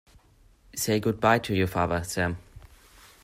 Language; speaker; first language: English; non-native, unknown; German